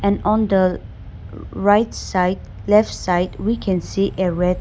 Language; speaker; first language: English; non-native, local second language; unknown